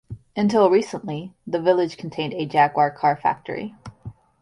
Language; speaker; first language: English; native; English